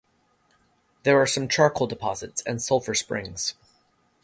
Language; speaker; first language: English; native; English